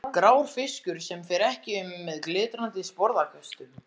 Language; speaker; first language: Icelandic; native; Icelandic